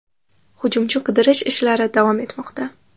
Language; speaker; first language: Uzbek; native; Uzbek